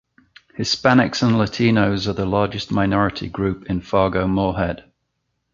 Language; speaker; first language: English; native; English